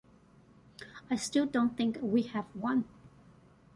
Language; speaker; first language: English; non-native, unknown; Chinese